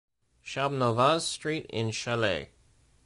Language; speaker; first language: English; native; English